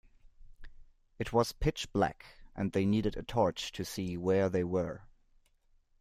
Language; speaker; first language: English; non-native, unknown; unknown